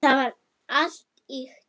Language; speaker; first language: Icelandic; non-native, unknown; German